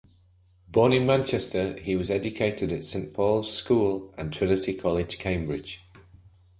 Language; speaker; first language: English; native; English